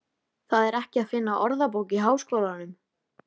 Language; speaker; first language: Icelandic; native; Icelandic